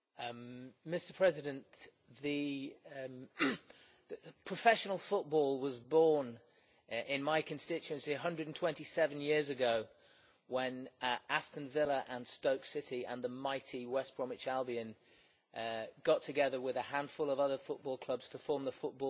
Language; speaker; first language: English; native; English